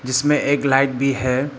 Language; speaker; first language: Hindi; non-native, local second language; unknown